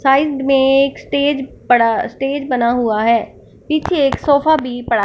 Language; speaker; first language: Hindi; non-native, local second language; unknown